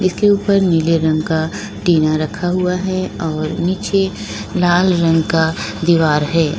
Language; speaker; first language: Hindi; native; Hindi